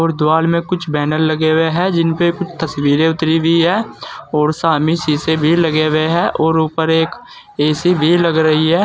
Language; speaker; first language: Hindi; native; Hindi